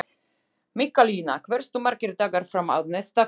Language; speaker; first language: Icelandic; non-native, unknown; Slovak